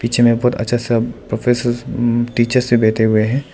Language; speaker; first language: Hindi; non-native, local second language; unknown